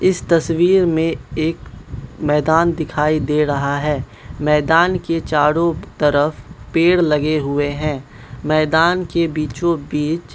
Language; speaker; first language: Hindi; non-native, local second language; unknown